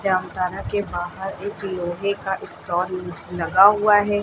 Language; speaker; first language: Hindi; native; Hindi